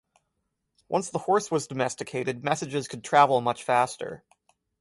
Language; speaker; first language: English; native; English